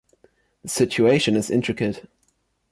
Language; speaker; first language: English; non-native, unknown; German